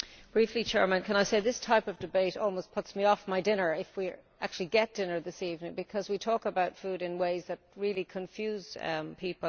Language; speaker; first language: English; native; English